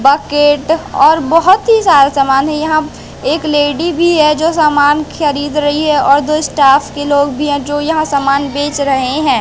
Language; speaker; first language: Hindi; native; Hindi